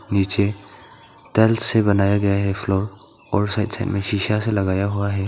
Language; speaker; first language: Hindi; early bilingual, other home language; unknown